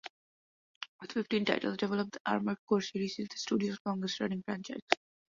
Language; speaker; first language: English; non-native, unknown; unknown